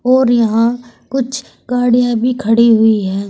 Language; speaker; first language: Hindi; native; Hindi